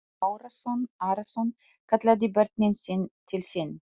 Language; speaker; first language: Icelandic; non-native, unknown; Polish